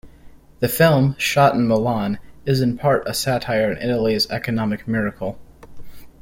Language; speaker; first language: English; native; English